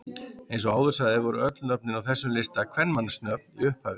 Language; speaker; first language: Icelandic; native; Icelandic